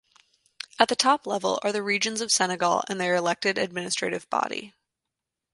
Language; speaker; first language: English; native; English